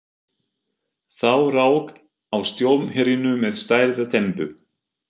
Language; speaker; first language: Icelandic; non-native, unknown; German